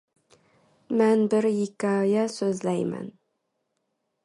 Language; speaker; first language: English; non-native, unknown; Uyghur